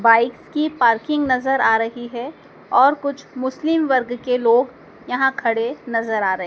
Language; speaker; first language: Hindi; native; Hindi